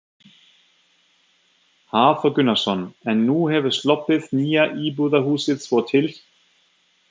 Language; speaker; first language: Icelandic; non-native, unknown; German